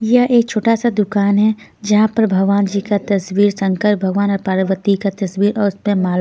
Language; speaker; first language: Hindi; non-native, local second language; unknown